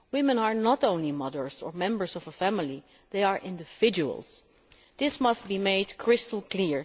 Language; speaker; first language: English; non-native, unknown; Dutch